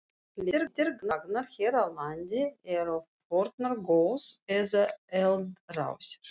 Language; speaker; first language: Icelandic; non-native, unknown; Russian